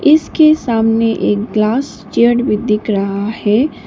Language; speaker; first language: Hindi; non-native, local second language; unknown